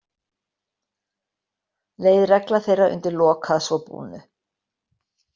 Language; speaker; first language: Icelandic; native; Icelandic